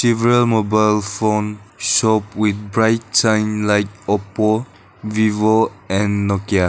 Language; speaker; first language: English; non-native, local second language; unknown